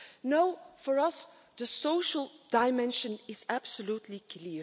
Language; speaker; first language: English; non-native, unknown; Dutch